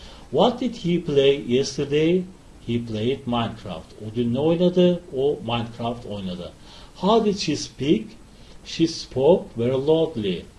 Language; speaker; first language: English; non-native, fluent; Turkish